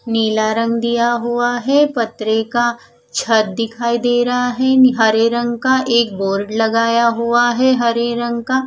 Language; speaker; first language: Hindi; non-native, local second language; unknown